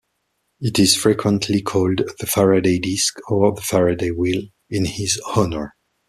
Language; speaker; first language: English; non-native, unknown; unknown